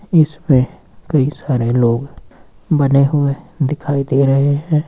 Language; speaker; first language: Hindi; native; Hindi